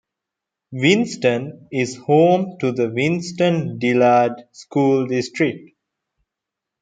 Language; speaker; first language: English; non-native, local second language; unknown